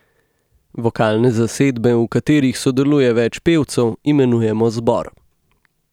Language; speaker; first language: Slovenian; native; Slovenian